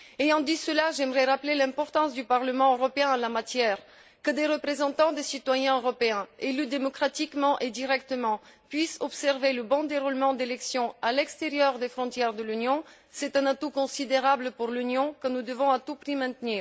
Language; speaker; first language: French; non-native, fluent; Bulgarian